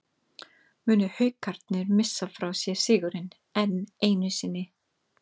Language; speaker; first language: Icelandic; non-native, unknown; English